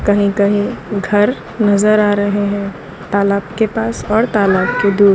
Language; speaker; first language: Hindi; non-native, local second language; Gujarati